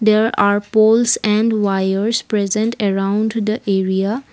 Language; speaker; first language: English; non-native, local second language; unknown